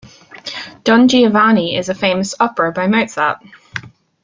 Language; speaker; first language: English; native; English